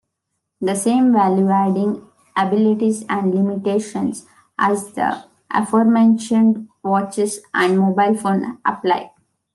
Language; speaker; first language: English; non-native, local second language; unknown